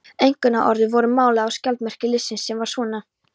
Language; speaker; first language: Icelandic; non-native, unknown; Polish